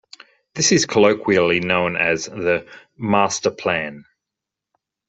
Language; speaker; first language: English; native; English